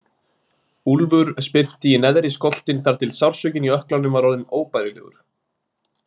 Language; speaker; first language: Icelandic; native; Icelandic